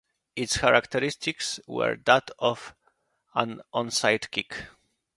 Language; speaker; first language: English; non-native, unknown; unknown